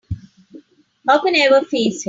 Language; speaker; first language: English; non-native, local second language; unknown